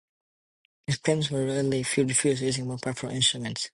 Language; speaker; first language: English; non-native, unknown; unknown